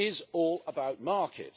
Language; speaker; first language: English; native; English